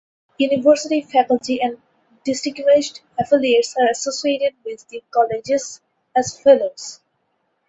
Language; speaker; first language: English; non-native, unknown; Bangla